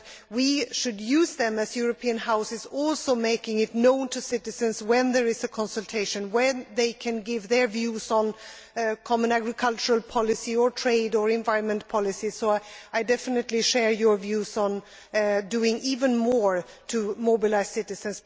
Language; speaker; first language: English; non-native, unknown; Swedish